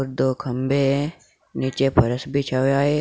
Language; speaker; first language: Hindi; native; Hindi